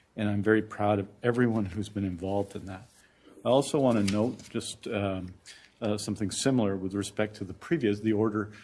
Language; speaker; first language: English; native; English